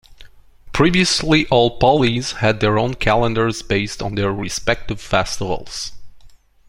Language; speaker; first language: English; non-native, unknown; Romanian